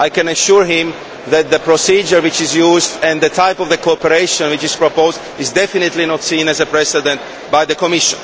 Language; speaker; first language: English; non-native, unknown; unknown